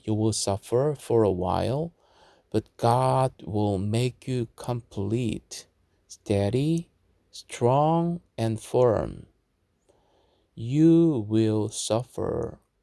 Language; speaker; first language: English; non-native, fluent; Korean